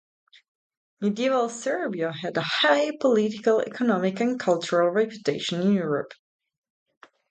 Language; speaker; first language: English; non-native, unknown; Italian